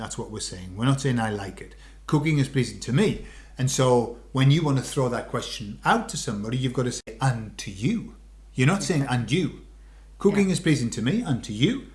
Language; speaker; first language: English; native; English